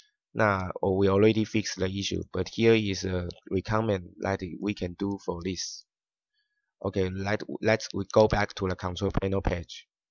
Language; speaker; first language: English; non-native, learner; Chinese